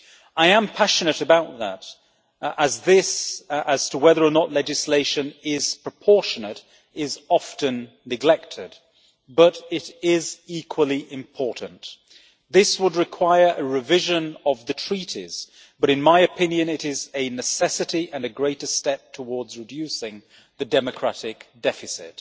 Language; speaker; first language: English; native; English